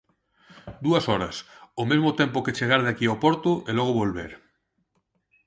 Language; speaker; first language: Galician; non-native, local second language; Spanish